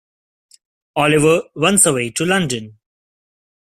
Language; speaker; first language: English; non-native, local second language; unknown